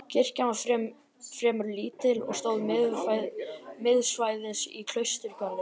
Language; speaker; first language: Icelandic; native; Icelandic